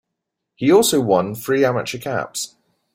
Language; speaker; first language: English; native; English